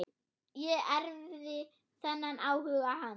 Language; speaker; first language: Icelandic; non-native, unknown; German